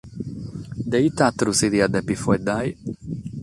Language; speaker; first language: Sardinian; non-native, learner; Catalan